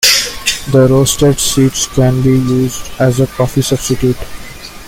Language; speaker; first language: English; non-native, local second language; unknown